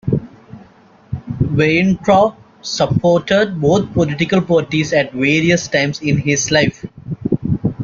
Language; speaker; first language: English; native; English